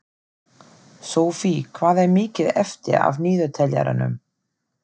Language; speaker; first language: Icelandic; non-native, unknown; German